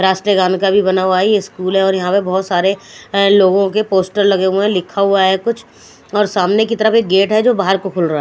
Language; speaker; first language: Hindi; non-native, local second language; Punjabi